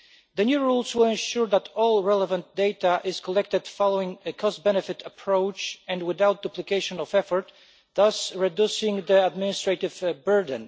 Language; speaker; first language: English; non-native, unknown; Polish